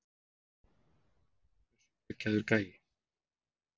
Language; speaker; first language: Icelandic; native; Icelandic